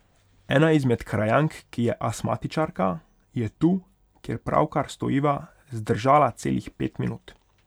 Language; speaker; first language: Slovenian; non-native, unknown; Hungarian